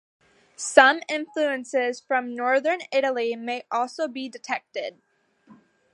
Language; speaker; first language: English; native; English